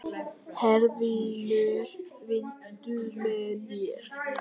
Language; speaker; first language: Icelandic; non-native, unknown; Vietnamese